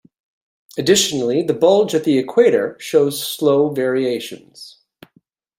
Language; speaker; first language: English; native; English